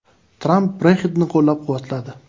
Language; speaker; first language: Uzbek; native; Uzbek